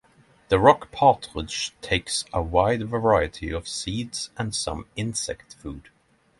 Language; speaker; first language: English; non-native, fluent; Norwegian